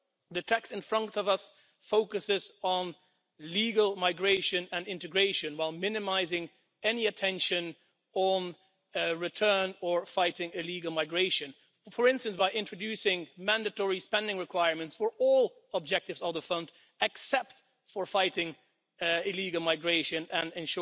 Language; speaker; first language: English; non-native, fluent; Dutch